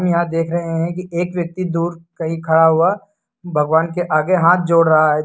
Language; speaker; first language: Hindi; native; Hindi